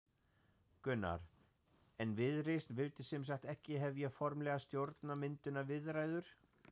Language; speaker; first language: Icelandic; non-native, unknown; German